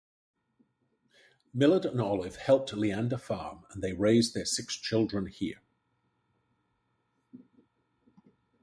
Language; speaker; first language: English; native; English